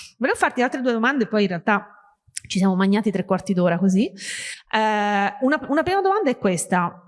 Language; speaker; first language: Italian; early bilingual, other home language; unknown